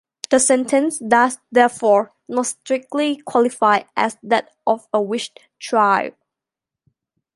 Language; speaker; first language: English; non-native, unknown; Thai